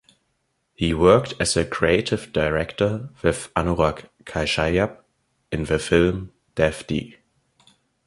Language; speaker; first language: English; non-native, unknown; German